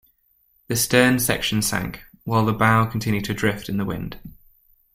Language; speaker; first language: English; native; English